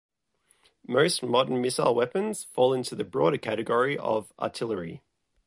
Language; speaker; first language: English; native; English